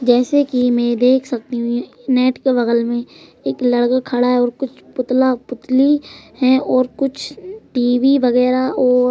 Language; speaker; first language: Hindi; native; Hindi